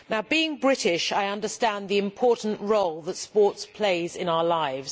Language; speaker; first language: English; native; English